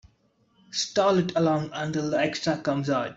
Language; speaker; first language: English; non-native, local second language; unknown